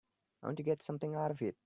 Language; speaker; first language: English; non-native, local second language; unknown